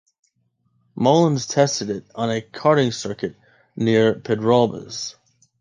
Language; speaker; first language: English; native; English